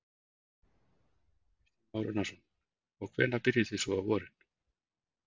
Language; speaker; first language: Icelandic; native; Icelandic